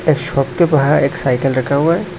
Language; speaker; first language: Hindi; non-native, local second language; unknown